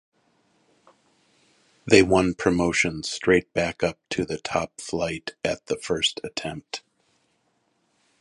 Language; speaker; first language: English; native; English